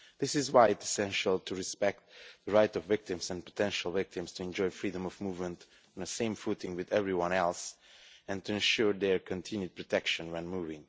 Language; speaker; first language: English; non-native, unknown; Romanian